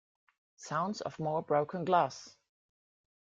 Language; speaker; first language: English; non-native, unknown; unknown